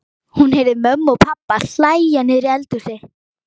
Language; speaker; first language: Icelandic; native; Icelandic